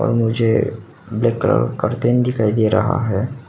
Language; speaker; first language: Hindi; non-native, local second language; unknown